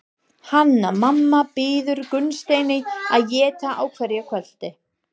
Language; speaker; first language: Icelandic; non-native, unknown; English